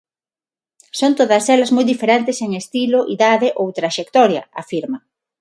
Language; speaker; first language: Galician; non-native, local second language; Spanish